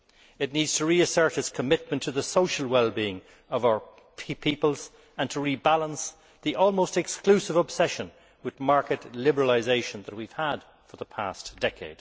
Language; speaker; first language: English; native; English